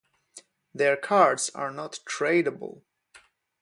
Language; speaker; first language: English; non-native, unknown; Polish